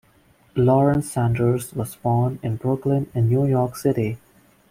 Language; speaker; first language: English; non-native, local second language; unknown